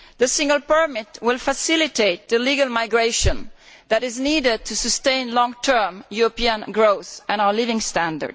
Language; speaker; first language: English; non-native, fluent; Italian